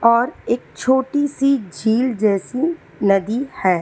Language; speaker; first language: Hindi; non-native, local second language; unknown